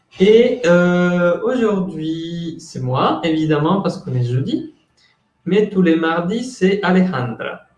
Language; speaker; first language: French; non-native, fluent; Spanish